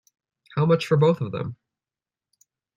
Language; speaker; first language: English; native; English